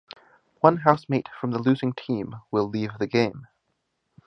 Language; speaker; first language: English; native; English